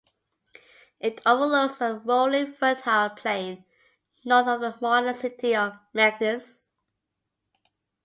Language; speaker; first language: English; native; English